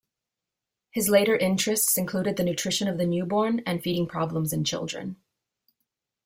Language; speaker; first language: English; native; English